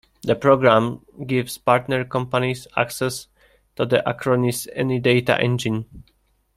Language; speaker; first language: English; non-native, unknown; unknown